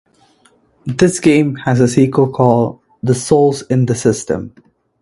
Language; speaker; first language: English; non-native, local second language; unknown